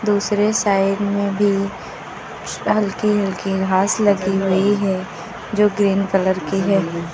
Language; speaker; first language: Hindi; native; Hindi